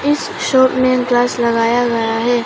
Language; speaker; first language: Hindi; non-native, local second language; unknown